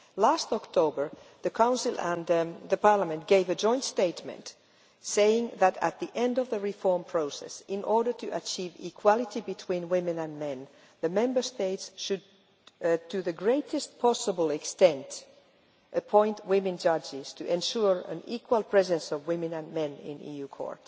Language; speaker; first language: English; non-native, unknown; Finnish